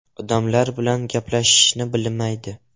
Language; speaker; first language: Uzbek; non-native, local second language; Russian